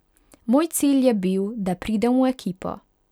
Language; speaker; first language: Slovenian; non-native, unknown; Hungarian